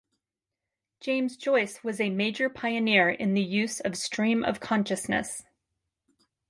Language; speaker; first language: English; native; English